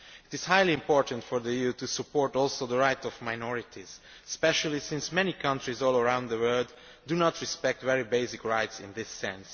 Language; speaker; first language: English; non-native, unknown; Romanian